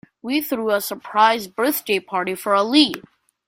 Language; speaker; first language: English; native; English